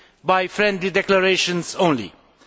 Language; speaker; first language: English; non-native, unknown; Spanish